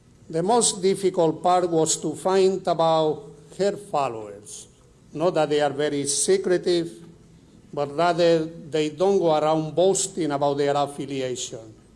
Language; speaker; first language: English; non-native, local second language; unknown